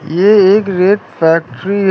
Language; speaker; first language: Hindi; native; Hindi